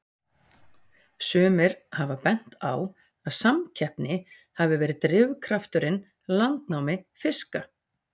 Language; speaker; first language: Icelandic; native; Icelandic